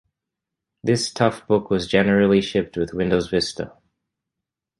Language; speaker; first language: English; native; English